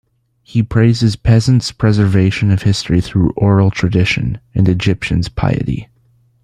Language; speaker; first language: English; native; English